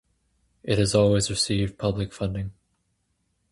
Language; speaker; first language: English; native; English